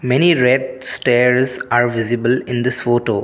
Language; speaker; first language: English; non-native, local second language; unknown